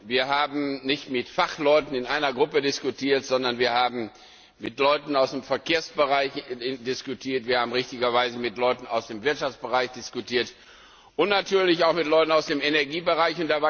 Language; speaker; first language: German; non-native, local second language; Luxembourgish